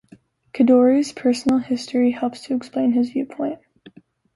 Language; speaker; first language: English; native; English